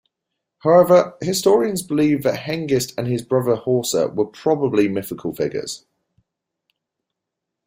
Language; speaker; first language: English; native; English